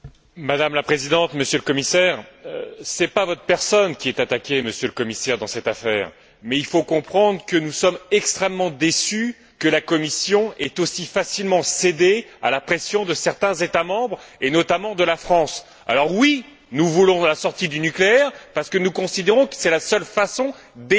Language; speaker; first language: French; native; French